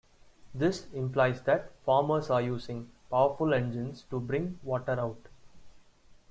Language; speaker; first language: English; non-native, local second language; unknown